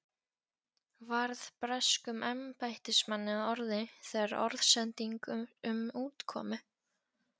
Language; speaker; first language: Icelandic; non-native, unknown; Polish